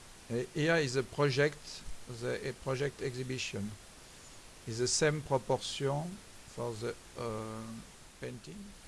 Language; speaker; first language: English; non-native, learner; French